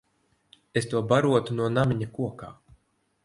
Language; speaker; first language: Latvian; native; Latvian